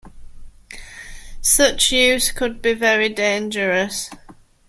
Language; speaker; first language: English; native; English